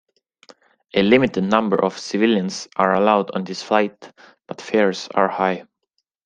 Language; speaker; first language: English; non-native, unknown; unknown